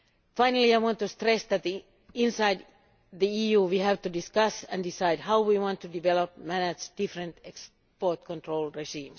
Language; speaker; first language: English; non-native, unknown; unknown